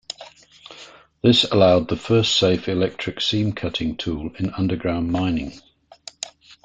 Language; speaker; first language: English; native; English